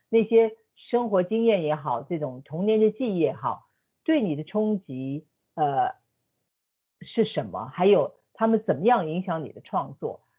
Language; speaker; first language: Chinese; native; Chinese